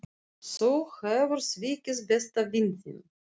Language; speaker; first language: Icelandic; non-native, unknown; Russian